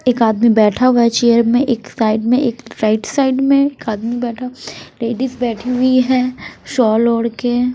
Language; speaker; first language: Hindi; non-native, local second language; Punjabi